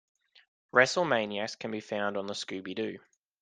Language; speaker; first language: English; native; English